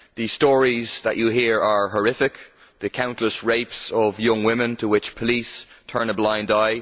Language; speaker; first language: English; native; English